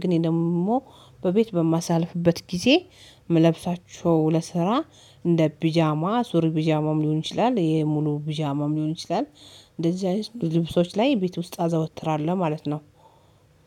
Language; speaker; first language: Amharic; native; Amharic